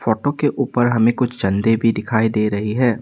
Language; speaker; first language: Hindi; non-native, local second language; Assamese